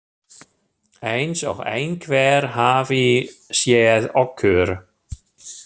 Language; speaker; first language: Icelandic; non-native, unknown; German